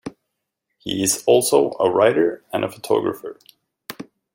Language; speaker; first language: English; native; English